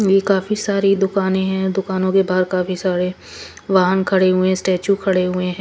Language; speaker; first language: Hindi; non-native, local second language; Punjabi